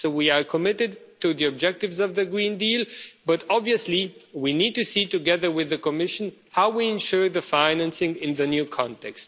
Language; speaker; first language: English; non-native, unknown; Romanian